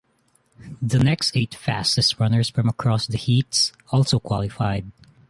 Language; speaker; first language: English; non-native, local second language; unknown